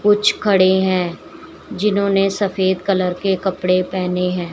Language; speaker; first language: Hindi; native; Hindi